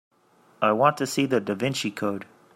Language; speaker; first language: English; native; English